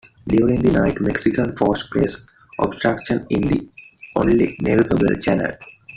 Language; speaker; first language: English; non-native, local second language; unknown